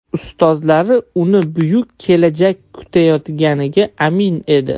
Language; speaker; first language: Uzbek; non-native, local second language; Russian